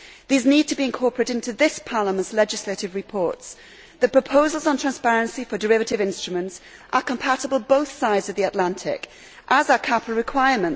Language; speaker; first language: English; native; English